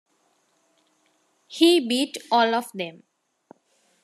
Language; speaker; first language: English; non-native, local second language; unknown